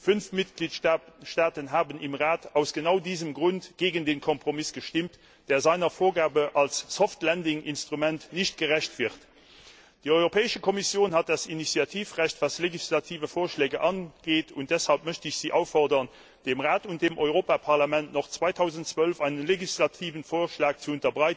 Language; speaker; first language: German; non-native, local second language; Luxembourgish